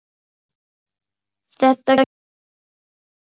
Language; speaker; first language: Icelandic; native; Icelandic